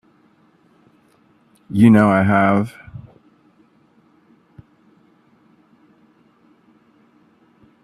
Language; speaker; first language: English; native; English